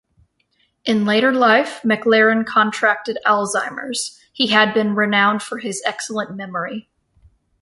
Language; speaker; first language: English; native; English